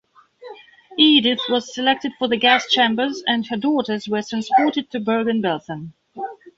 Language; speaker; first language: English; non-native, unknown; Belarusian